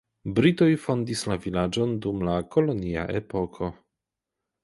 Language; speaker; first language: Esperanto; non-native, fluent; Polish